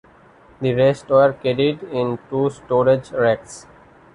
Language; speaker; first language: English; non-native, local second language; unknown